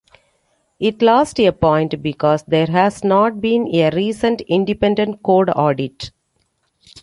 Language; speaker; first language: English; non-native, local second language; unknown